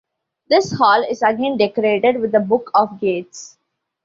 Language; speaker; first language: English; non-native, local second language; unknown